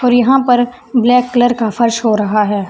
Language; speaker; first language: Hindi; native; Hindi